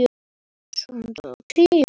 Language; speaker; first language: Icelandic; native; Icelandic